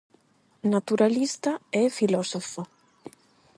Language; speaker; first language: Galician; non-native, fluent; Spanish